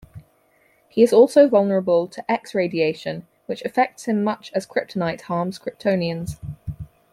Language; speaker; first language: English; native; English